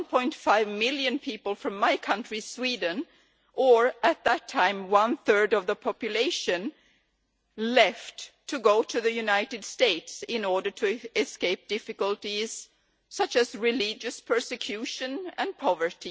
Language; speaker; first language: English; non-native, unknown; Swedish